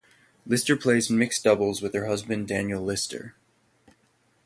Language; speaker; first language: English; native; English